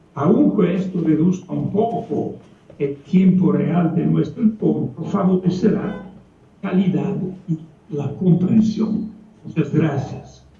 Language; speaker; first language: Spanish; non-native, related language; Italian